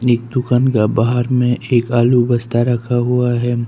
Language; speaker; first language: Hindi; non-native, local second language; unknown